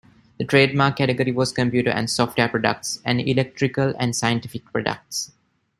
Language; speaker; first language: English; non-native, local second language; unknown